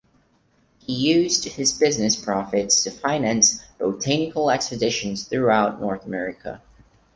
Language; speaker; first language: English; non-native, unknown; Portuguese